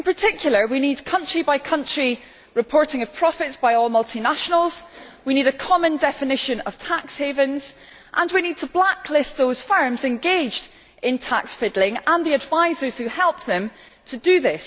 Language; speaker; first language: English; native; English